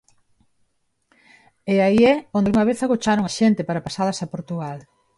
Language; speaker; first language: Galician; non-native, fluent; Spanish